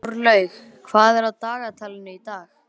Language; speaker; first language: Icelandic; native; Icelandic